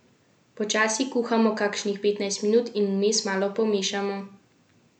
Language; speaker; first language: Slovenian; native; Slovenian